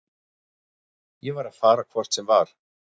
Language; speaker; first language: Icelandic; non-native, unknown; German